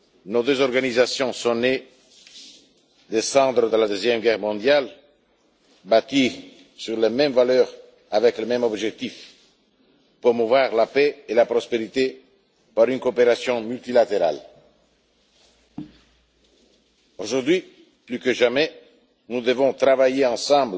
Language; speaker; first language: French; non-native, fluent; Italian